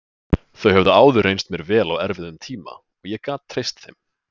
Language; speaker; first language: Icelandic; native; Icelandic